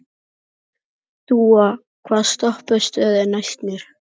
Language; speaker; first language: Icelandic; native; Icelandic